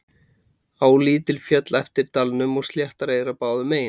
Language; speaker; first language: Icelandic; native; Icelandic